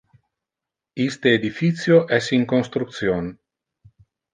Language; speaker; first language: Interlingua; non-native, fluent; Italian